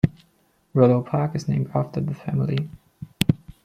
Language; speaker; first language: English; non-native, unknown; German